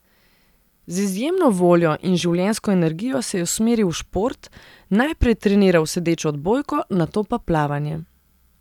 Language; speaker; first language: Slovenian; non-native, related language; Serbian